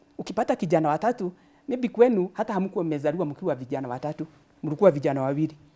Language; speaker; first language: Swahili; non-native, local second language; Kikuyu